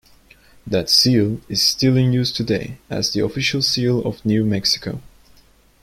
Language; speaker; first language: English; non-native, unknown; Turkish